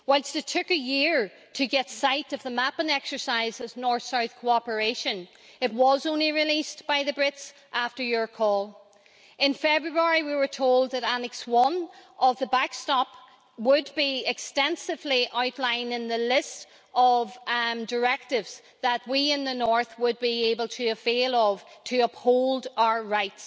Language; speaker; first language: English; native; English